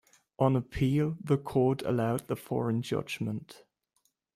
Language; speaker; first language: English; non-native, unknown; German